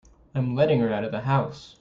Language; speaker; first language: English; native; English